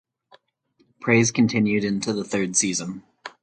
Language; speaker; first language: English; native; English